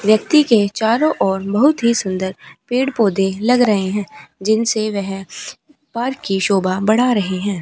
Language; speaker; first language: Hindi; native; Hindi